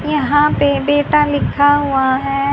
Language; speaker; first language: Hindi; native; Hindi